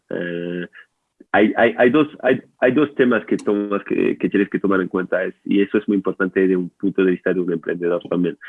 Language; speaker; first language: Spanish; non-native, fluent; French